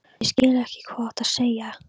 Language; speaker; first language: Icelandic; non-native, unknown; Polish